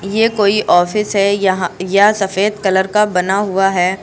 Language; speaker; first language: Hindi; native; Hindi